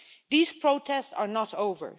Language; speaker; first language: English; non-native, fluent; Dutch